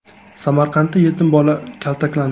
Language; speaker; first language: Uzbek; native; Uzbek